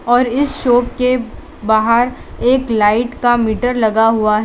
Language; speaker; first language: Hindi; non-native, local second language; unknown